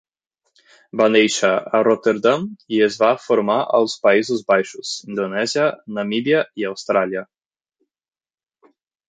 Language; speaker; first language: Catalan; non-native, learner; Portuguese